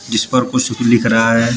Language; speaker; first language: Hindi; native; Hindi